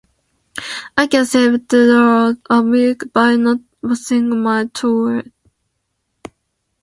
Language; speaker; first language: English; non-native, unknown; Japanese